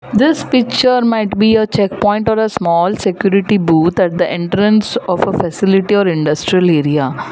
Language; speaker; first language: English; non-native, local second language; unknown